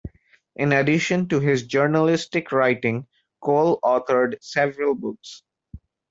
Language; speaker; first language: English; non-native, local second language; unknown